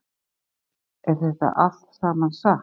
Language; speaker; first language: Icelandic; native; Icelandic